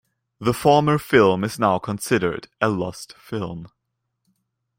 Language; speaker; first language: English; non-native, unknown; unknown